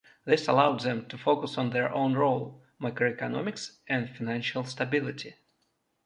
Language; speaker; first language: English; non-native, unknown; Russian